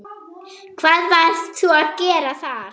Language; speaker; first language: Icelandic; non-native, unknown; German